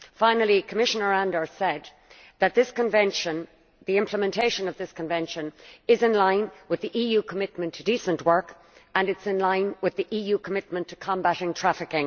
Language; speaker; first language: English; native; English